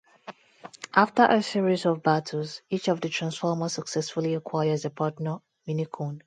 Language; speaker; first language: English; non-native, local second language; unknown